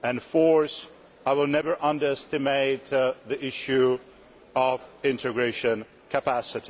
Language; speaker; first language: English; non-native, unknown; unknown